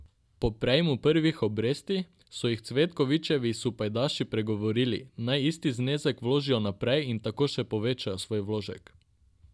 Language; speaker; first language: Slovenian; non-native, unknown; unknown